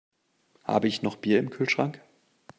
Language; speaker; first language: German; native; German